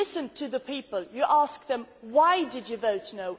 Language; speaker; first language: English; non-native, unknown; Swedish